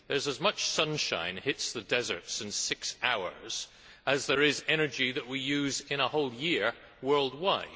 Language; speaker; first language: English; native; English